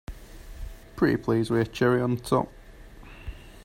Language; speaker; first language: English; native; English